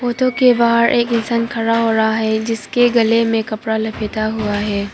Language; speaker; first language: Hindi; non-native, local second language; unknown